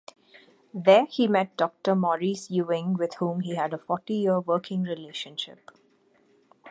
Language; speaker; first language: English; non-native, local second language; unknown